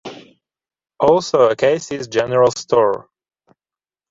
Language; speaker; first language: English; non-native, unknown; Ukrainian